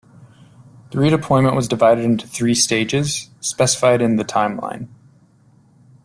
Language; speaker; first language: English; native; English